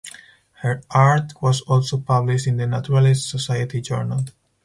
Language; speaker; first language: English; non-native, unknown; Spanish